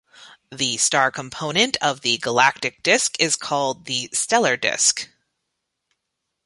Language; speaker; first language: English; native; English